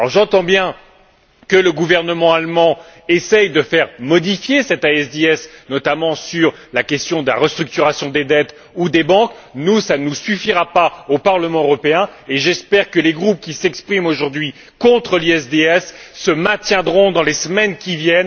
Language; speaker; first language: French; native; French